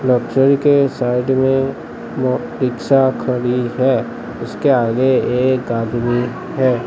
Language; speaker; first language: Hindi; non-native, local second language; Gujarati